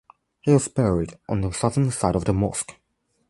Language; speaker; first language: English; non-native, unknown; Chinese